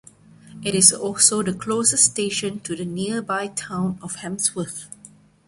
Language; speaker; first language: English; non-native, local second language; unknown